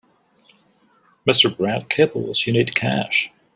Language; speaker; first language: English; native; English